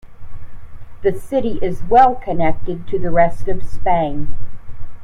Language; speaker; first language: English; native; English